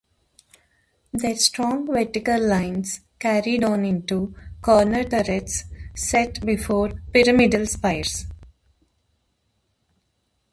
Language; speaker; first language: English; non-native, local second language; Telugu